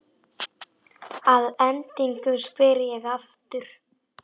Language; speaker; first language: Icelandic; non-native, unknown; Polish